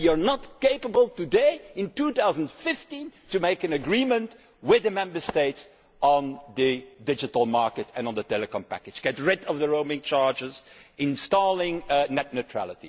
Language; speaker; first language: English; non-native, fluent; Dutch